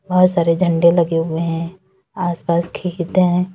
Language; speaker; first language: Hindi; native; Hindi